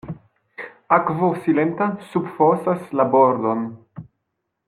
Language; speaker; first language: Esperanto; non-native, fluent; French